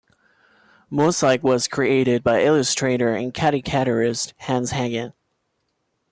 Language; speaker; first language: English; non-native, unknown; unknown